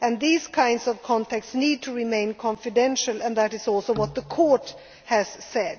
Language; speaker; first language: English; non-native, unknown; Swedish